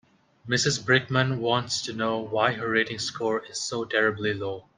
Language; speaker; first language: English; non-native, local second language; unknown